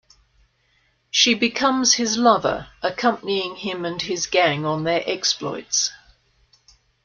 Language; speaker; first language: English; native; English